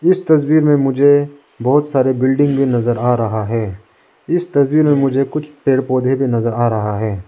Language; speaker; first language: Hindi; non-native, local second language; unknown